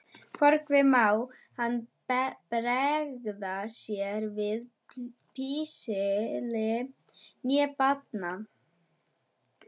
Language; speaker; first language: Icelandic; non-native, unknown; German